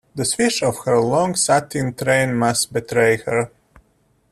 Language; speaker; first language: English; native; English